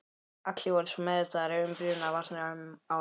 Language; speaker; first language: Icelandic; native; Icelandic